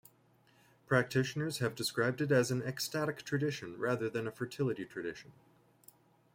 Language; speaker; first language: English; native; English